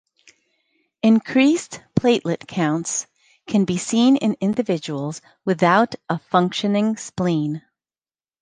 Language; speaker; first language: English; native; English